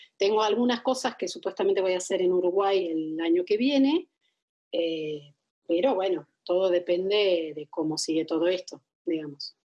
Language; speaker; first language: Spanish; non-native, fluent; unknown